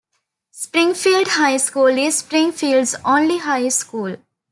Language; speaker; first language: English; non-native, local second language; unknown